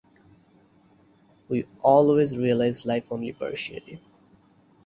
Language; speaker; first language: English; non-native, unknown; Bangla